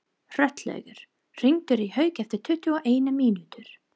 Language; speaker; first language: Icelandic; non-native, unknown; English